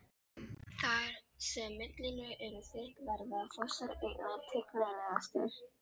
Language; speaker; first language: Icelandic; non-native, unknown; Filipino